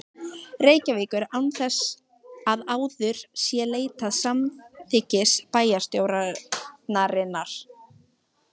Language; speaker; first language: Icelandic; native; Icelandic